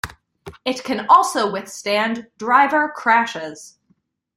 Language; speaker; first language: English; native; English